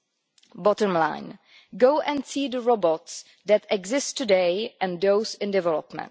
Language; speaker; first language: English; non-native, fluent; Czech